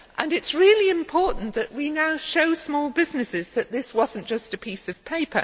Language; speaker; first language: English; native; English